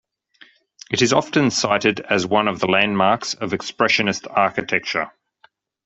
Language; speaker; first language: English; native; English